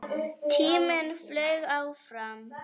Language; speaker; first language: Icelandic; native; Icelandic